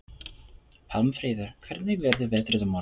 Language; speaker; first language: Icelandic; non-native, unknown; English